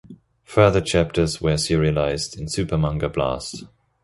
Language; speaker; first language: English; non-native, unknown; German